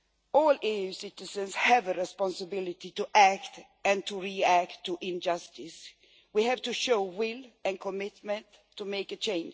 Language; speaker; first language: English; non-native, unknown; Swedish